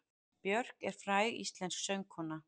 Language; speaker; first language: Icelandic; native; Icelandic